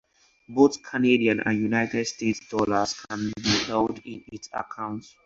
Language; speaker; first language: English; non-native, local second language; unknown